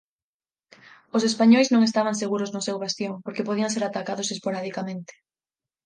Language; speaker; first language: Galician; native; Galician